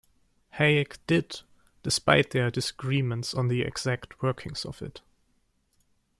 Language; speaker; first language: English; non-native, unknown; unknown